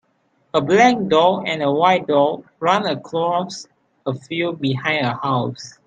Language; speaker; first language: English; non-native, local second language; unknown